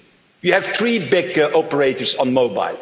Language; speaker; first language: English; non-native, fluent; Dutch